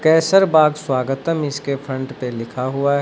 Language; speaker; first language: Hindi; native; Hindi